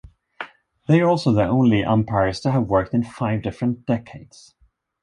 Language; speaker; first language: English; non-native, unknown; Swedish